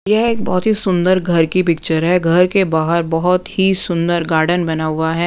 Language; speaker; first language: Hindi; non-native, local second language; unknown